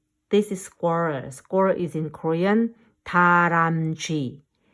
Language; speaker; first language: English; non-native, fluent; Korean